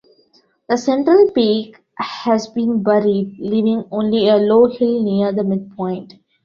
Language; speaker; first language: English; non-native, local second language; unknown